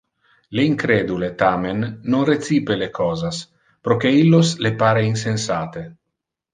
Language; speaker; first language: Interlingua; non-native, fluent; Italian